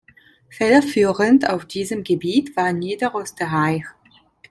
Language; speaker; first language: German; non-native, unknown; Italian